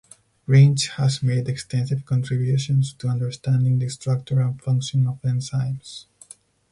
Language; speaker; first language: English; non-native, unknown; Spanish